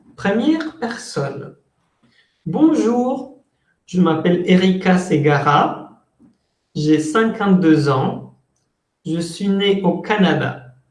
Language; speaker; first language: French; non-native, fluent; Spanish